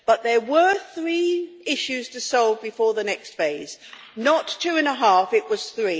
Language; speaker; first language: English; native; English